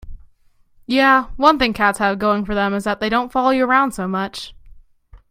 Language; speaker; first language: English; native; English